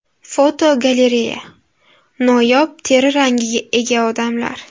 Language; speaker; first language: Uzbek; native; Uzbek